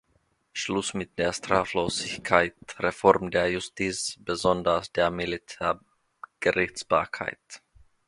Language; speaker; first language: German; non-native, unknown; Finnish